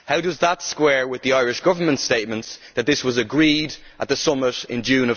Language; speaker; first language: English; native; English